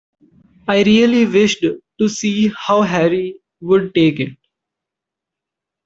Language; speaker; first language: English; native; English